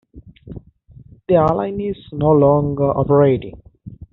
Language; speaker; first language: English; native; English